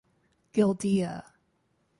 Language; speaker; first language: English; native; English